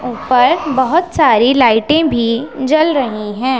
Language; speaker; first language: Hindi; non-native, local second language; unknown